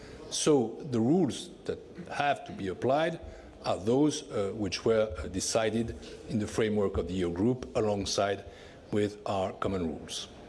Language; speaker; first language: English; non-native, fluent; French